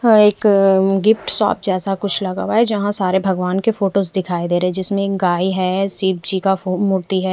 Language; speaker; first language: Hindi; non-native, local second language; Punjabi